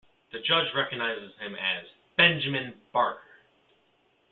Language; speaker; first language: English; native; English